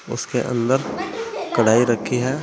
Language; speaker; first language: Hindi; native; Hindi